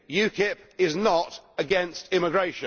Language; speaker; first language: English; native; English